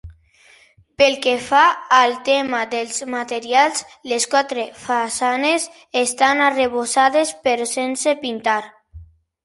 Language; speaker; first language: Catalan; non-native, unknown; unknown